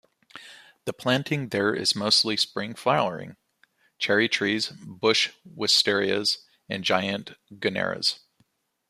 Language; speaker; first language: English; native; English